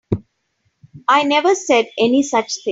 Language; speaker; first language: English; non-native, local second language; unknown